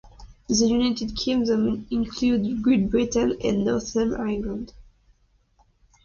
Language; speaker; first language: English; non-native, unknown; French